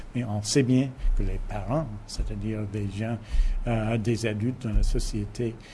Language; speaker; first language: French; non-native, fluent; English